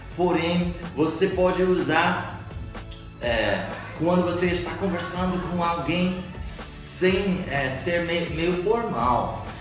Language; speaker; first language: Portuguese; non-native, fluent; English